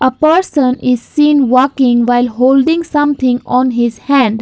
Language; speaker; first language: English; non-native, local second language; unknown